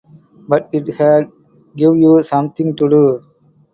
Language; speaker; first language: English; non-native, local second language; Tamil